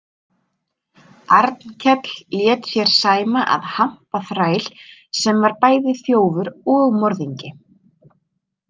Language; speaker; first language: Icelandic; native; Icelandic